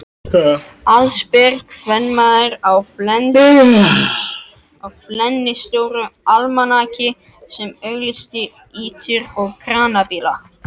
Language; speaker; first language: Icelandic; non-native, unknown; French